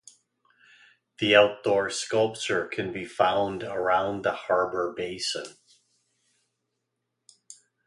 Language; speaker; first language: English; native; English